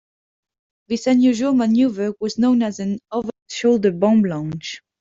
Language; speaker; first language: English; non-native, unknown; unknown